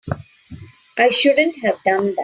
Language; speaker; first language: English; non-native, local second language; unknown